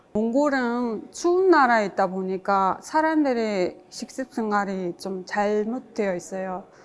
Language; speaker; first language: Korean; non-native, fluent; Mongolian